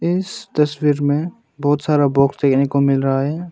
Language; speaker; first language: Hindi; non-native, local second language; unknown